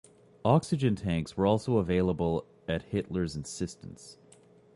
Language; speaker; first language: English; native; English